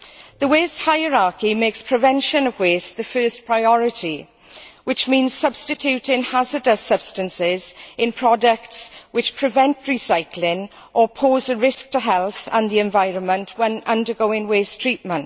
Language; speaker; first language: English; native; English